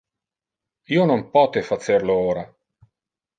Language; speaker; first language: Interlingua; non-native, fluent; Italian